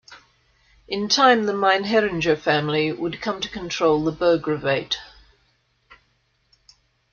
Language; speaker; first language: English; native; English